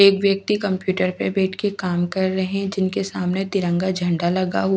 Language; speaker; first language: Hindi; native; Hindi